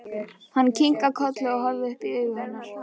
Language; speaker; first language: Icelandic; native; Icelandic